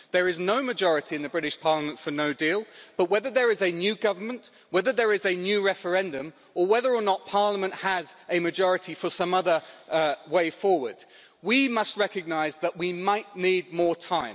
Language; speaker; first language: English; native; English